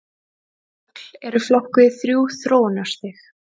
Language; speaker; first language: Icelandic; native; Icelandic